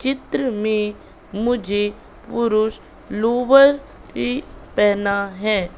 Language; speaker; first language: Hindi; native; Hindi